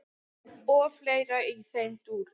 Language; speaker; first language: Icelandic; non-native, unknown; English